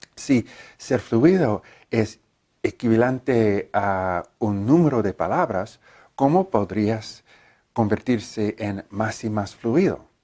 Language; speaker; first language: Spanish; non-native, learner; English